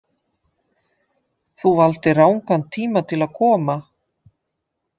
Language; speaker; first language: Icelandic; non-native, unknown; Dutch